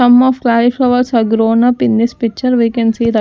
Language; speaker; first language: English; non-native, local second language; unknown